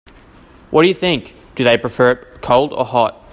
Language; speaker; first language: English; native; English